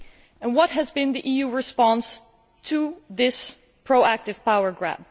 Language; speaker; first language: English; non-native, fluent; Dutch